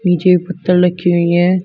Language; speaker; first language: Hindi; native; Hindi